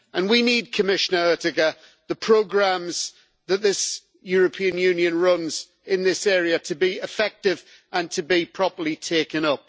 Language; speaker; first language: English; native; English